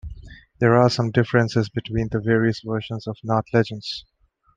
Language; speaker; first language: English; non-native, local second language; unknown